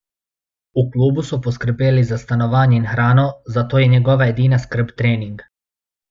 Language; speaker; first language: Slovenian; non-native, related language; Bosnian